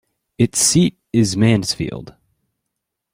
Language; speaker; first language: English; native; English